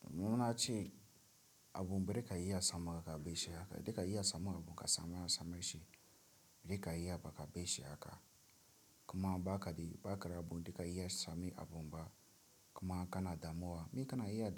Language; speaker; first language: Hausa; non-native, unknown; Tiv